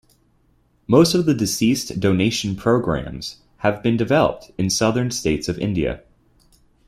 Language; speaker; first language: English; native; English